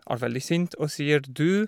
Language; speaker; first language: Norwegian; non-native, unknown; Polish